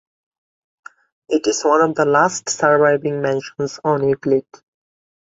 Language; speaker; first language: English; non-native, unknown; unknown